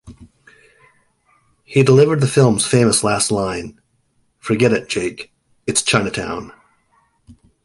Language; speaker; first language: English; native; English